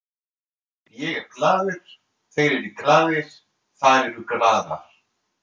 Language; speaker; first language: Icelandic; non-native, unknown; French